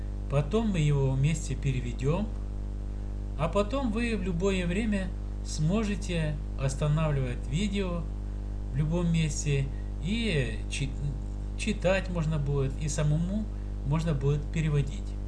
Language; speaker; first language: Russian; native; Russian